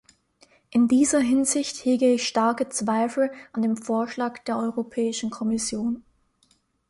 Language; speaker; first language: German; native; German